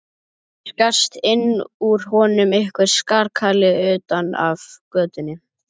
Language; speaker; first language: Icelandic; native; Icelandic